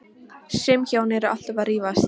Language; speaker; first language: Icelandic; non-native, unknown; Polish